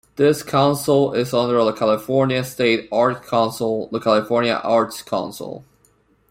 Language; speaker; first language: English; non-native, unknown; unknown